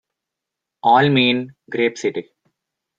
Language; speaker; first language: English; non-native, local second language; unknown